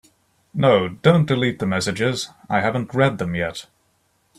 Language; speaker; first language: English; native; English